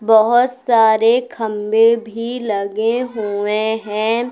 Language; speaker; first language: Hindi; native; Hindi